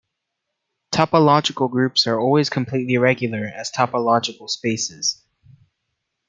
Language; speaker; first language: English; native; English